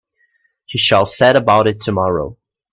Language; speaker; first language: English; native; English